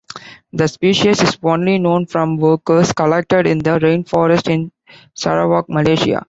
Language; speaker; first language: English; non-native, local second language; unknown